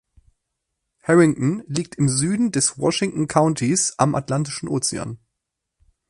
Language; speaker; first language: German; native; German